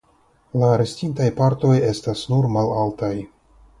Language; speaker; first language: Esperanto; non-native, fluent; Russian